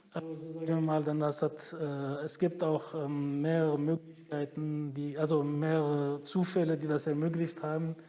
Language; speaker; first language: German; non-native, fluent; Arabic